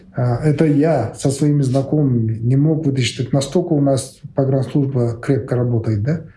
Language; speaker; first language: Russian; native; Russian